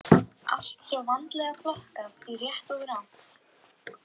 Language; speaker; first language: Icelandic; non-native, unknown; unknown